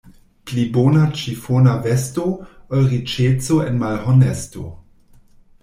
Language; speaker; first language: Esperanto; non-native, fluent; German